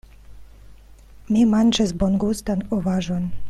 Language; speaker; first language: Esperanto; non-native, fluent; Russian